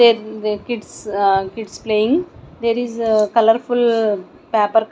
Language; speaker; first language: English; non-native, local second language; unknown